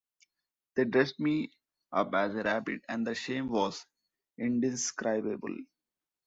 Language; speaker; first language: English; non-native, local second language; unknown